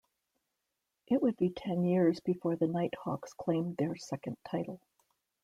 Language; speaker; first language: English; native; English